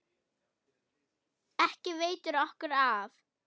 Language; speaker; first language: Icelandic; non-native, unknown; German